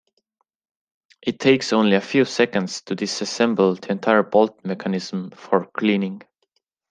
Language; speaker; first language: English; non-native, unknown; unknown